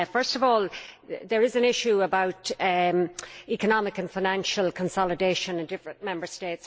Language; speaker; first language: English; native; English